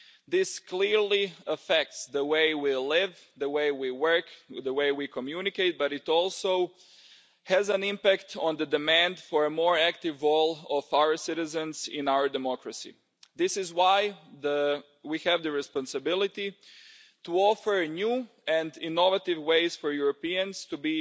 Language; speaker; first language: English; non-native, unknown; Croatian